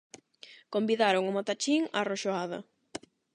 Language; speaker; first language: Galician; non-native, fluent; Spanish